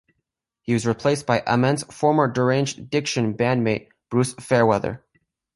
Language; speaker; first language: English; native; English